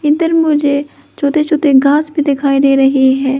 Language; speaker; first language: Hindi; non-native, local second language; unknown